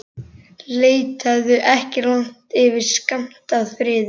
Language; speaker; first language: Icelandic; native; Icelandic